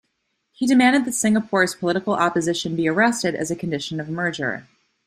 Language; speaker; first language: English; native; English